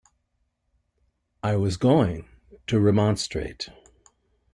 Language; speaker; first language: English; native; English